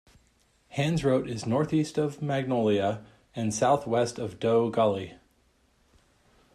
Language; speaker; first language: English; native; English